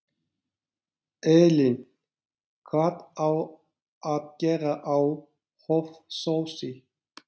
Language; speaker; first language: Icelandic; non-native, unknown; Turkish